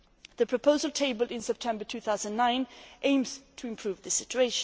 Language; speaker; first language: English; non-native, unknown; Swedish